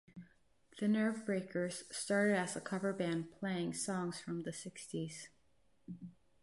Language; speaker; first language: English; non-native, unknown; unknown